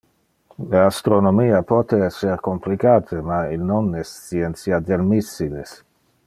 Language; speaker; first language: Interlingua; non-native, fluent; Dutch